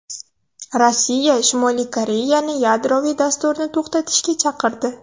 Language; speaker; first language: Uzbek; non-native, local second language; Russian